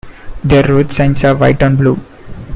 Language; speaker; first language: English; non-native, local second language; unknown